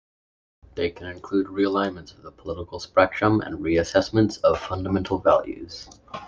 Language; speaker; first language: English; native; English